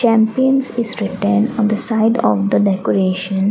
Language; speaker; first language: English; non-native, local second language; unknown